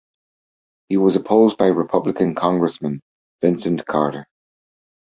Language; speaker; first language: English; native; English